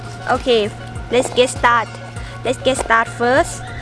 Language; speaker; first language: English; non-native, learner; Thai